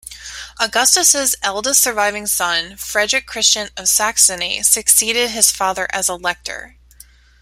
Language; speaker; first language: English; native; English